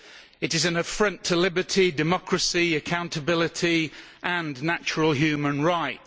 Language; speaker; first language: English; native; English